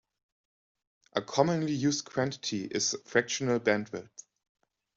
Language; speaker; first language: English; non-native, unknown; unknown